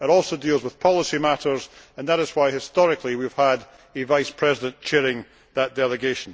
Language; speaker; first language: English; native; English